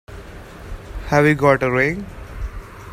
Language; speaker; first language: English; non-native, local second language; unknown